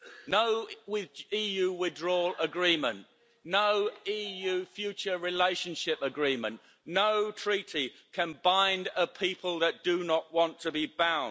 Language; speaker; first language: English; native; English